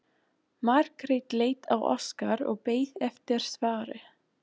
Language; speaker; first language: Icelandic; non-native, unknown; German